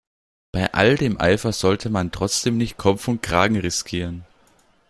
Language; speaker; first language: German; native; German